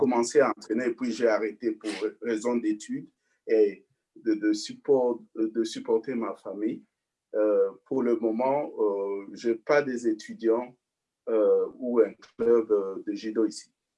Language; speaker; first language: French; non-native, local second language; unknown